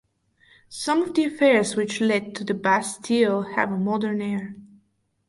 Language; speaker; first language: English; non-native, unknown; Bulgarian